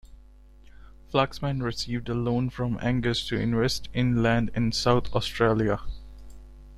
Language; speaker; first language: English; non-native, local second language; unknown